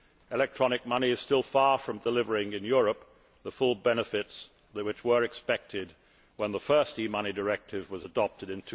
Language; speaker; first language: English; native; English